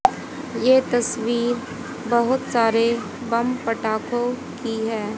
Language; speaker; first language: Hindi; native; Hindi